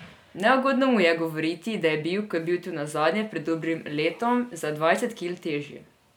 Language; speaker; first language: Slovenian; non-native, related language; Serbian